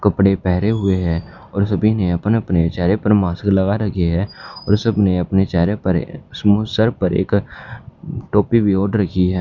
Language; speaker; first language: Hindi; native; Hindi